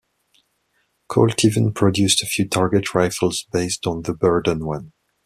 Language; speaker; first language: English; non-native, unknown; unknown